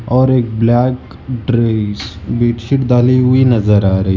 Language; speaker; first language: Hindi; non-native, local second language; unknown